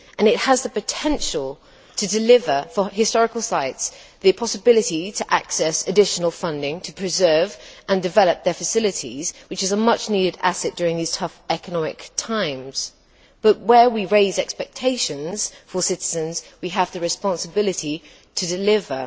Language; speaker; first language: English; native; English